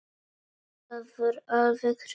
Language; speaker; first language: Icelandic; non-native, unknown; Polish